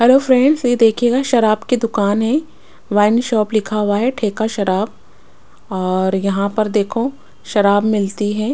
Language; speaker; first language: Hindi; non-native, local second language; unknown